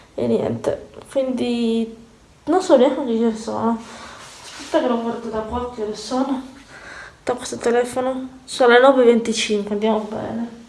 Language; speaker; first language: Italian; native; Italian